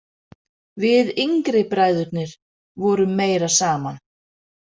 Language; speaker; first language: Icelandic; non-native, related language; Danish